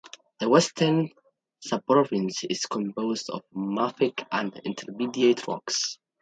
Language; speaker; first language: English; native; English